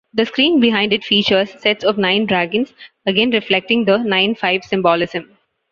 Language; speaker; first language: English; non-native, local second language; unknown